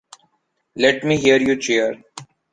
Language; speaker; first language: English; non-native, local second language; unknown